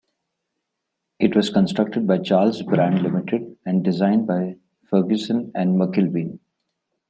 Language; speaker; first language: English; non-native, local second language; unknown